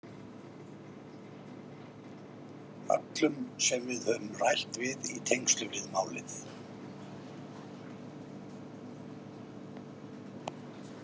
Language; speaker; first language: Icelandic; native; Icelandic